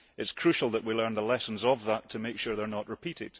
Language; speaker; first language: English; early bilingual, heritage; English